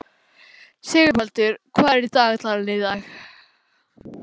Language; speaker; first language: Icelandic; non-native, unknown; English